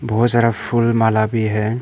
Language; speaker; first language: Hindi; non-native, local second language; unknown